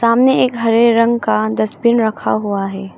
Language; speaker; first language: Hindi; early bilingual, other home language; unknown